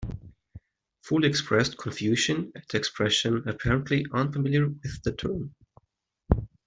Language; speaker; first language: English; non-native, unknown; German